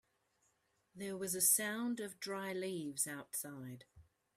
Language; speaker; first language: English; native; English